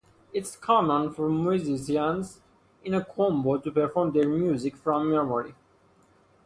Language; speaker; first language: English; non-native, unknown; Persian